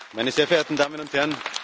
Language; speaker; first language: German; native; German